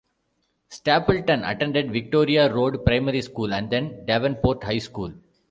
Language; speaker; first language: English; non-native, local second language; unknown